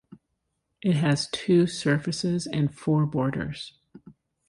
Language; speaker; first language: English; native; English